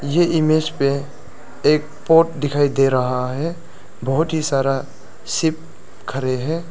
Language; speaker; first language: Hindi; non-native, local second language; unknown